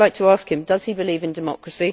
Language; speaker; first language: English; native; English